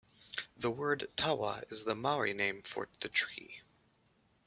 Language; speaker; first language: English; native; English